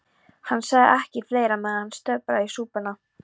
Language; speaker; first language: Icelandic; non-native, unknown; Polish